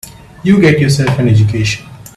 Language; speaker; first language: English; non-native, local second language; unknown